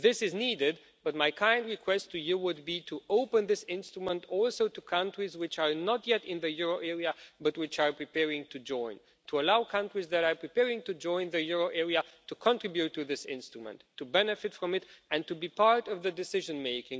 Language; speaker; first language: English; non-native, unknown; Romanian